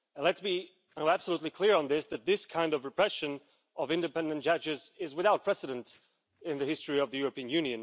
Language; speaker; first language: English; non-native, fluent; Slovak